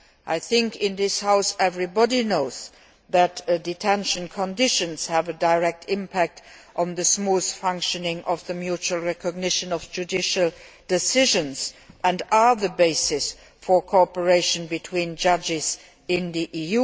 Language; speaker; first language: English; non-native, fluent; Luxembourgish